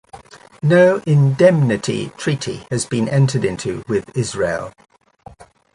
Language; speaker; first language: English; native; English